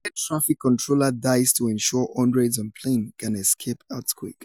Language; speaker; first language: English; non-native, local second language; Yoruba